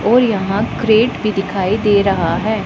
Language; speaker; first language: Hindi; non-native, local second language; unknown